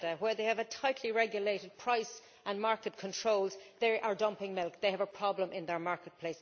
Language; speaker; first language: English; native; English